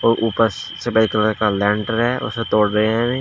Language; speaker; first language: Hindi; native; Hindi